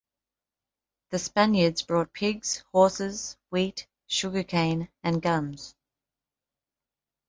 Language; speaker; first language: English; native; English